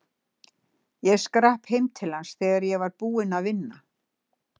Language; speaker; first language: Icelandic; native; Icelandic